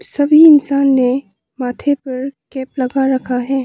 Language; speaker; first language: Hindi; non-native, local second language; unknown